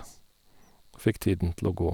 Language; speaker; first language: Norwegian; non-native, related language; Faroese